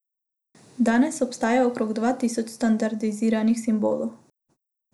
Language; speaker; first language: Slovenian; non-native, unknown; Macedonian